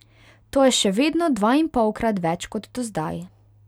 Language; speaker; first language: Slovenian; non-native, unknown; Hungarian